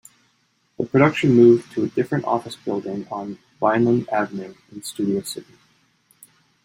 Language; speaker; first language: English; native; English